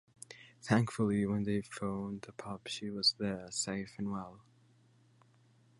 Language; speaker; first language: English; native; English